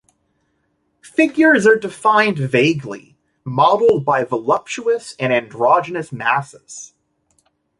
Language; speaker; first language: English; native; English